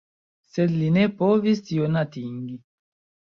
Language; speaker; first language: Esperanto; non-native, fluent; Chinese